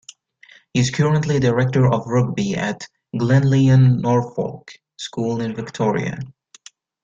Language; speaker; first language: English; native; English